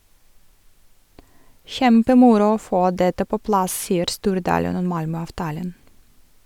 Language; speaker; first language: Norwegian; non-native, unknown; Russian